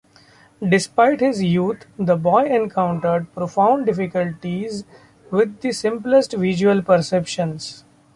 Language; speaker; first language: English; non-native, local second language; Marathi